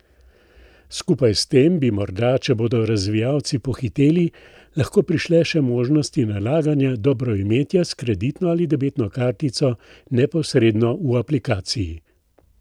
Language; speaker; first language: Slovenian; native; Slovenian